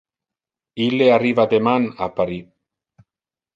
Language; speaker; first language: Interlingua; non-native, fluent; Italian